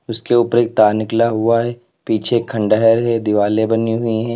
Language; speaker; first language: Hindi; native; Hindi